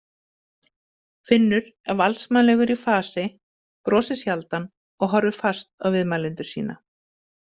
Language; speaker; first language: Icelandic; native; Icelandic